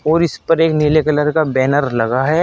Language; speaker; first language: Hindi; native; Hindi